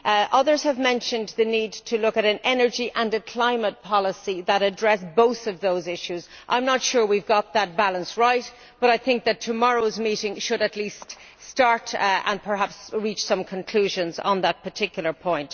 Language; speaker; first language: English; native; English